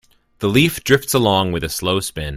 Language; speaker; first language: English; native; English